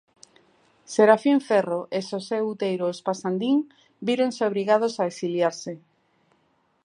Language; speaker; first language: Galician; native; Galician